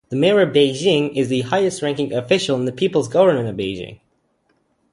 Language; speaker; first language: English; native; English